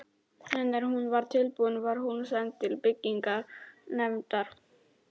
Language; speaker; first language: Icelandic; non-native, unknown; Polish